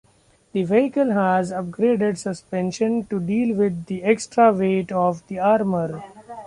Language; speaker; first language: English; non-native, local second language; Marathi